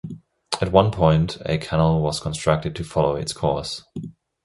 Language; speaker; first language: English; non-native, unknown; German